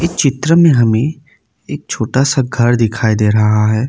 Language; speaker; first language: Hindi; non-native, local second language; Assamese